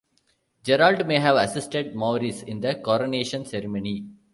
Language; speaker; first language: English; non-native, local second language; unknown